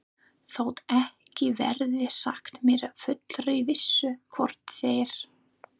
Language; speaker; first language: Icelandic; non-native, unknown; English